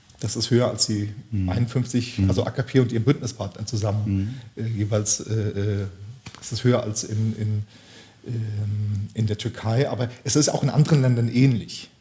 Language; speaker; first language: German; early bilingual, other home language; Turkish